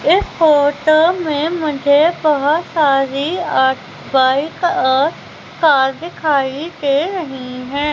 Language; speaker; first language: Hindi; native; Hindi